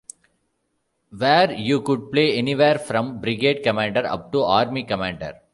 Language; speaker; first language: English; non-native, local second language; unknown